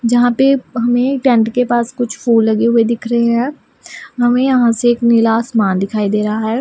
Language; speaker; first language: Hindi; non-native, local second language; Punjabi